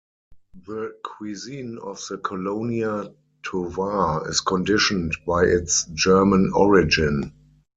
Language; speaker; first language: English; non-native, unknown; German